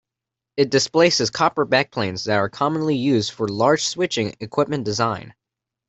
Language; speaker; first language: English; native; English